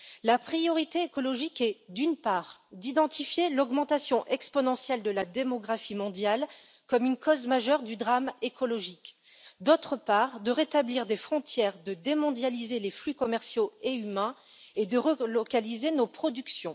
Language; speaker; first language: French; native; French